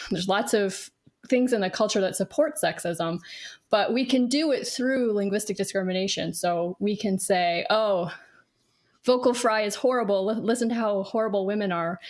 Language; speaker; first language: English; native; English